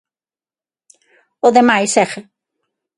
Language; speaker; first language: Galician; non-native, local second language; Spanish